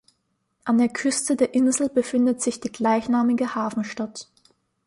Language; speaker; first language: German; native; German